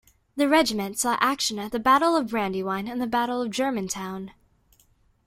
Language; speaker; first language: English; native; English